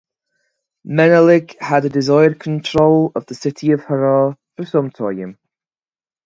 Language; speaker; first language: English; native; English